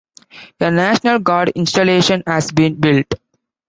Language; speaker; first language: English; non-native, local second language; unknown